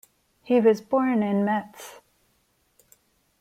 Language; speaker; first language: English; non-native, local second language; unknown